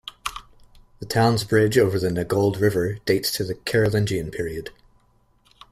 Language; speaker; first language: English; native; English